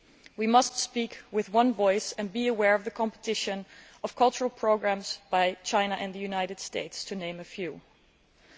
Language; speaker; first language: English; non-native, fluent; Dutch